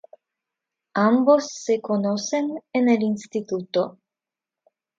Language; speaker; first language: Spanish; non-native, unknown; Russian